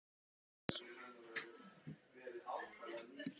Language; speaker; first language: Icelandic; native; Icelandic